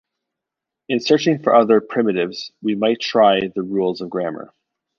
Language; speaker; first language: English; native; English